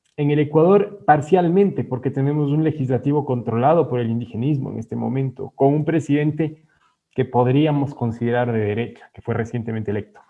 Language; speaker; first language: Spanish; native; Spanish